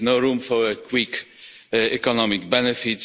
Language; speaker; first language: English; non-native, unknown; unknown